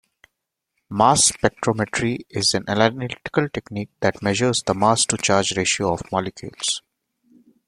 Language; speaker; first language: English; non-native, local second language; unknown